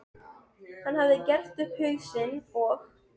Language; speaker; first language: Icelandic; non-native, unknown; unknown